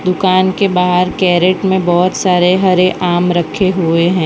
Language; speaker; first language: Hindi; non-native, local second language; Gujarati